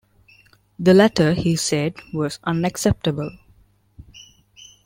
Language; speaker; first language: English; non-native, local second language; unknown